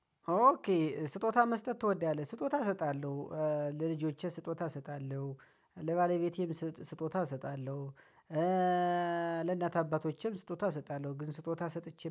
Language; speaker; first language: Amharic; native; Amharic